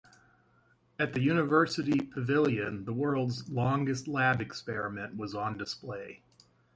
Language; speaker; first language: English; native; English